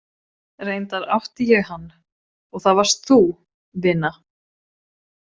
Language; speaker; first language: Icelandic; non-native, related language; Swedish